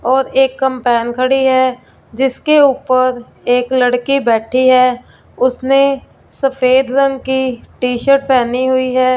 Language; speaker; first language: Hindi; non-native, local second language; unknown